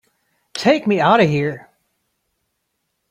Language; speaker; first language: English; native; English